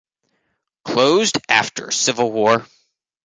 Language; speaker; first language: English; native; English